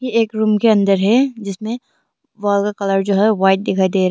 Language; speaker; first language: Hindi; early bilingual, other home language; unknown